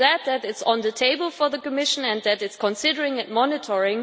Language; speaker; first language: English; non-native, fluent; German